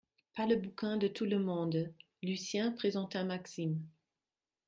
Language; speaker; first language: French; non-native, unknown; German